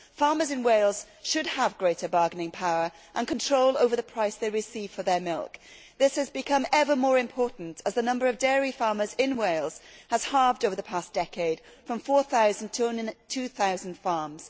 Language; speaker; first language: English; native; English